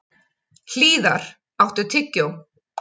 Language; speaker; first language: Icelandic; native; Icelandic